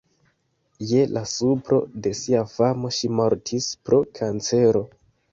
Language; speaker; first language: Esperanto; non-native, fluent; Kinyarwanda